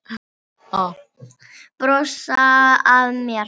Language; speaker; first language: Icelandic; non-native, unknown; Filipino